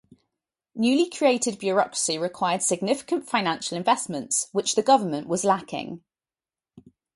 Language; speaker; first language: English; native; English